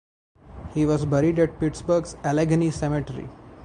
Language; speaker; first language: English; non-native, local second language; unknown